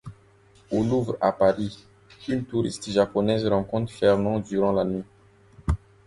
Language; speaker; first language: French; non-native, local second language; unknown